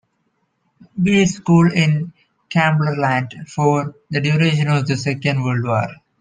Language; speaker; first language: English; non-native, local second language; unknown